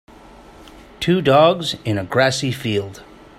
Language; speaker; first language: English; native; English